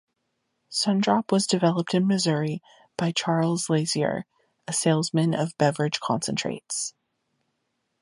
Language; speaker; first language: English; native; English